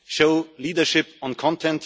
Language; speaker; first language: English; non-native, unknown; German